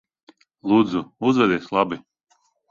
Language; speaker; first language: Latvian; non-native, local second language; Russian